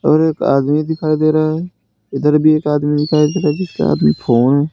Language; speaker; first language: Hindi; native; Hindi